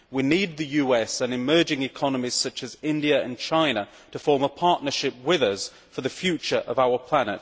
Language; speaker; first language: English; native; English